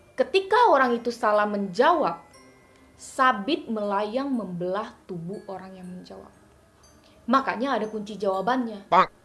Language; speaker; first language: Indonesian; non-native, local second language; Hakka Chinese